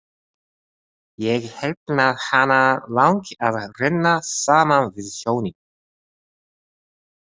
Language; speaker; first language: Icelandic; non-native, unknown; Japanese